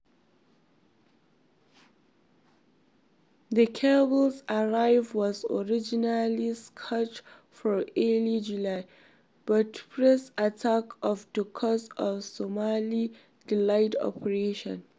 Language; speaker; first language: English; non-native, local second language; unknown